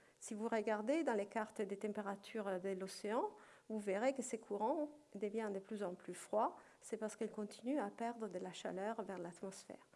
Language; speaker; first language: French; non-native, fluent; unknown